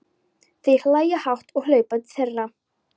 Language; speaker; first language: Icelandic; non-native, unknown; Polish